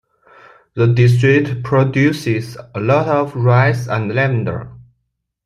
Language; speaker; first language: English; non-native, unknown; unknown